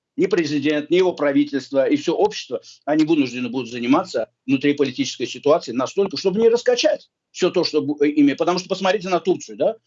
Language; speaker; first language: Russian; non-native, local second language; Azerbaijani